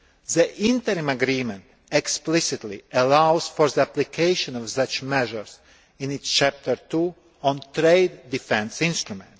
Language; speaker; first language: English; non-native, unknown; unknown